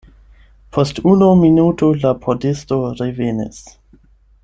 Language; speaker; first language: Esperanto; non-native, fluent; German